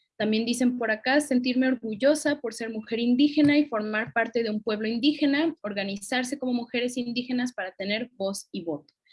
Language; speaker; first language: Spanish; native; Spanish